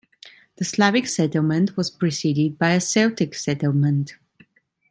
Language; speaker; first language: English; non-native, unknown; Italian